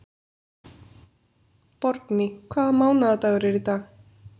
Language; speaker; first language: Icelandic; native; Icelandic